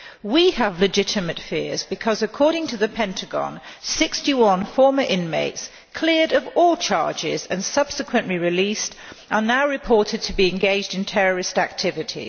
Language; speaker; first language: English; non-native, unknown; Polish